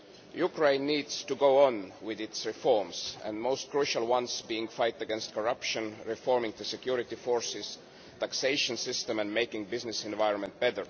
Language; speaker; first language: English; non-native, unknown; Estonian